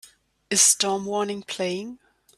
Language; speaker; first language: English; non-native, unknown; German